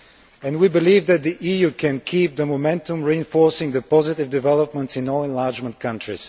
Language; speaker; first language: English; non-native, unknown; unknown